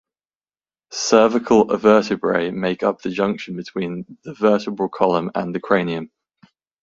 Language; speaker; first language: English; native; English